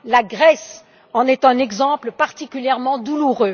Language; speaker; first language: French; native; French